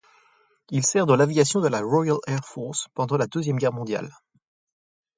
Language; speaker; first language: French; native; French